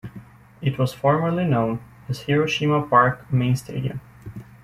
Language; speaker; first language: English; native; English